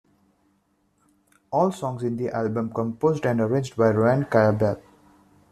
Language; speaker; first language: English; non-native, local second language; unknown